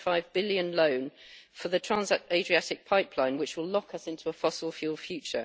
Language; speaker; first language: English; native; English